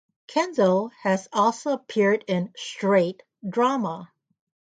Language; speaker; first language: English; native; English